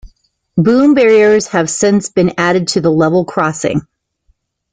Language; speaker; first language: English; native; English